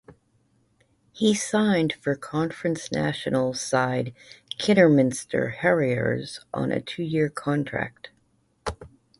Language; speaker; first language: English; native; English